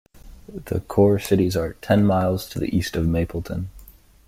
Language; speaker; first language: English; native; English